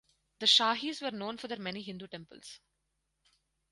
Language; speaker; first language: English; non-native, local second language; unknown